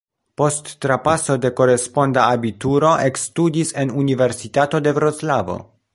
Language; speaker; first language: Esperanto; non-native, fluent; Polish